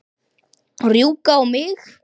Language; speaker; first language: Icelandic; native; Icelandic